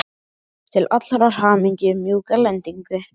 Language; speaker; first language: Icelandic; native; Icelandic